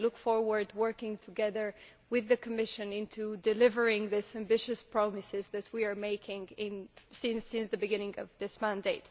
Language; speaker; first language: English; non-native, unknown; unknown